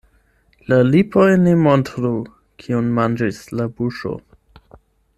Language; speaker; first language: Esperanto; non-native, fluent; German